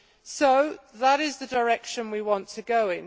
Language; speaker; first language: English; native; English